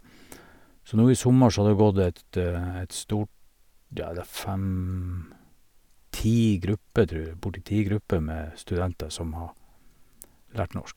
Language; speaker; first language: Norwegian; native; Norwegian